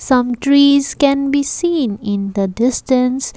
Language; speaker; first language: English; non-native, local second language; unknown